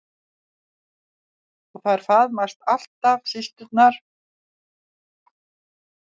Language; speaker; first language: Icelandic; native; Icelandic